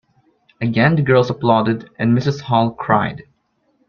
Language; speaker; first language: English; non-native, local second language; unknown